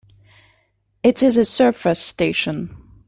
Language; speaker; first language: English; non-native, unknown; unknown